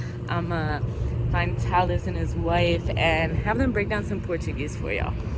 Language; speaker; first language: English; native; English